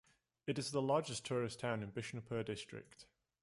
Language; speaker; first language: English; native; English